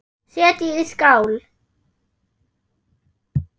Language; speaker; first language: Icelandic; non-native, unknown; German